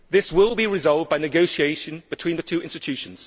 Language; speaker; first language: English; native; English